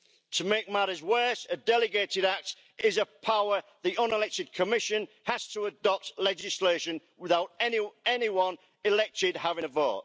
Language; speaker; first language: English; native; English